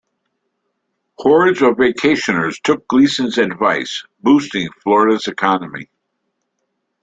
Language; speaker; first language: English; native; English